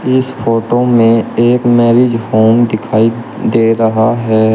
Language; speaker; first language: Hindi; native; Hindi